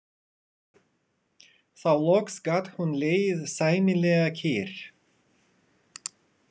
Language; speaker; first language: Icelandic; non-native, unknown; Russian